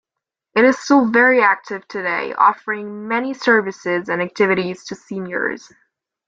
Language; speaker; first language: English; non-native, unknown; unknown